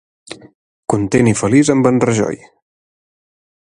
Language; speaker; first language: Catalan; native; Catalan